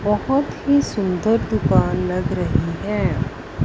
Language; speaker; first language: Hindi; non-native, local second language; Punjabi